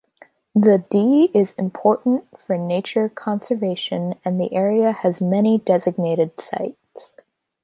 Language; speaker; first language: English; native; English